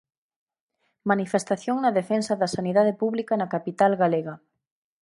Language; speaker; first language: Galician; native; Galician